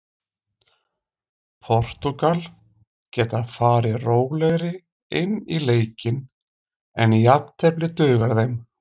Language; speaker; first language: Icelandic; native; Icelandic